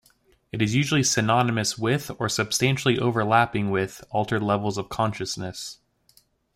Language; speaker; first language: English; native; English